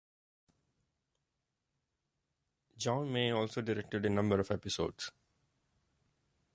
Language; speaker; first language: English; non-native, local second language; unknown